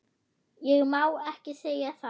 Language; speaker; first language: Icelandic; non-native, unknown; German